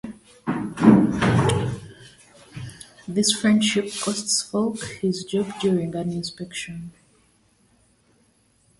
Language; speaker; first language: English; non-native, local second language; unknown